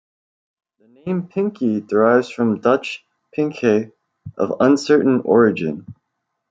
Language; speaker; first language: English; native; English